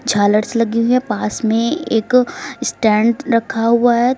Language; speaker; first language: Hindi; native; Hindi